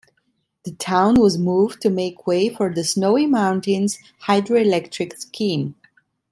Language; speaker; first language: English; non-native, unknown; Italian